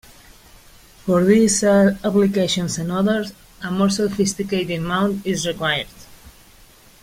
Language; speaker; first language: English; non-native, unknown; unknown